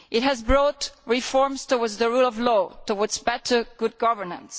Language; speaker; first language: English; non-native, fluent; Italian